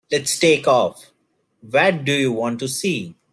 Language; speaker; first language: English; non-native, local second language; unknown